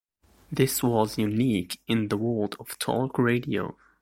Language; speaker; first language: English; native; English